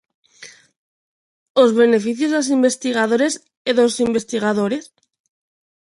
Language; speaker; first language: Galician; non-native, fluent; Spanish